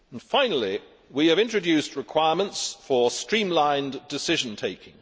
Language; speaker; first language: English; native; English